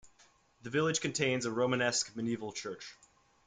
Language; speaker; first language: English; native; English